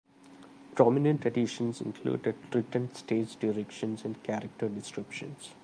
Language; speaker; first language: English; non-native, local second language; Malayalam